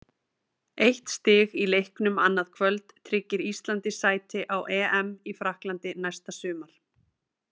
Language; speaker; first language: Icelandic; native; Icelandic